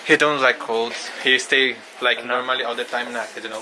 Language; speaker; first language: English; non-native, fluent; Portuguese